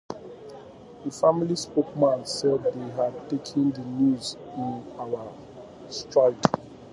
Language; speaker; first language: English; native; English